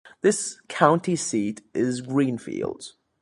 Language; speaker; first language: English; native; English